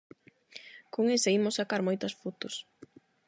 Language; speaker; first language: Galician; non-native, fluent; Spanish